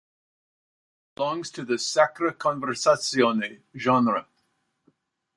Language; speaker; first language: English; native; English